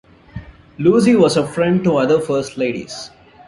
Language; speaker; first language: English; non-native, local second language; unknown